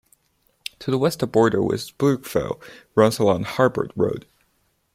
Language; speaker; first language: English; non-native, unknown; Chinese